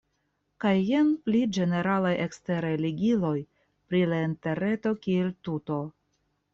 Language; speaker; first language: Esperanto; non-native, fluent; Russian